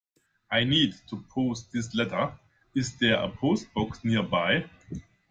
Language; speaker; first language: English; non-native, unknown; German